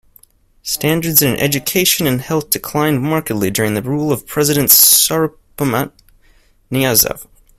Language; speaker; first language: English; native; English